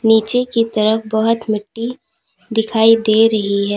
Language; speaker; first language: Hindi; native; Hindi